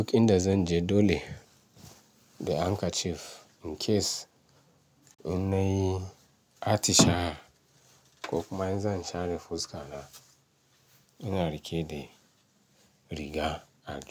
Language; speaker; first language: Hausa; non-native, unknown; Yoruba